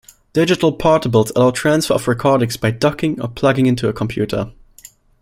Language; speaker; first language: English; non-native, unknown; German